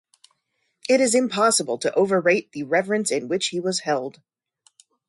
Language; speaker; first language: English; native; English